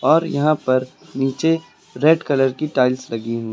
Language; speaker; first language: Hindi; native; Hindi